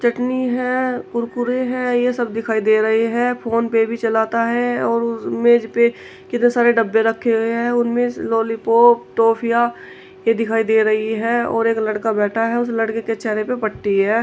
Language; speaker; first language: Hindi; native; Hindi